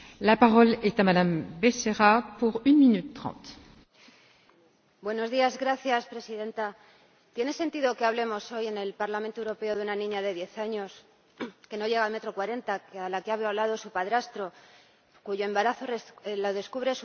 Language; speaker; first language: Spanish; native; Spanish